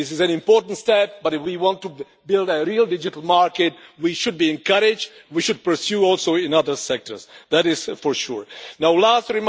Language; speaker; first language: English; non-native, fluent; Czech